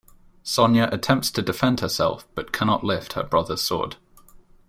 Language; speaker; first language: English; native; English